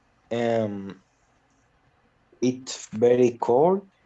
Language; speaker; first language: English; non-native, learner; Spanish